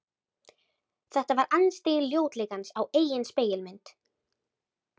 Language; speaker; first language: Icelandic; native; Icelandic